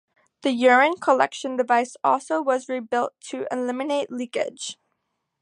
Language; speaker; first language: English; native; English